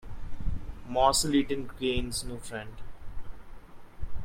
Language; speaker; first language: English; non-native, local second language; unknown